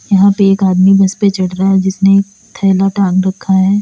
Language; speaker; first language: Hindi; native; Hindi